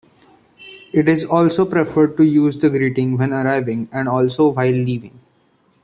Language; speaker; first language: English; non-native, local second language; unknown